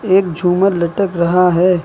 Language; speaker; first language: Hindi; native; Hindi